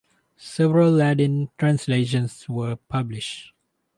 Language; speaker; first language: English; non-native, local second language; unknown